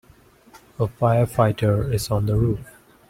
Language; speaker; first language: English; non-native, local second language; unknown